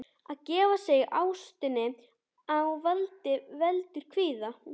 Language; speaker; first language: Icelandic; native; Icelandic